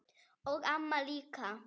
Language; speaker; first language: Icelandic; native; Icelandic